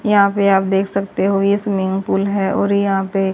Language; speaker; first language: Hindi; native; Hindi